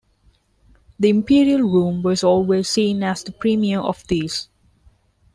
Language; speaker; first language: English; non-native, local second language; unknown